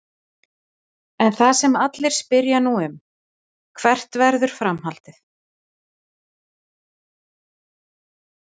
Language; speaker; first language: Icelandic; native; Icelandic